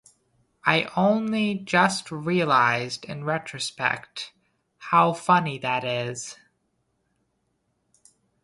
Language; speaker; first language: English; native; English